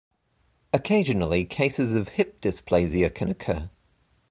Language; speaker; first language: English; native; English